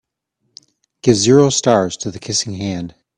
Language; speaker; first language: English; native; English